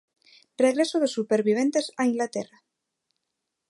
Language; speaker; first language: Galician; non-native, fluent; Spanish